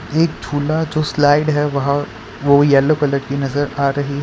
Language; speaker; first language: Hindi; non-native, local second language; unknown